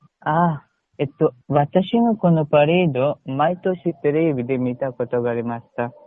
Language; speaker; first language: Japanese; non-native, learner; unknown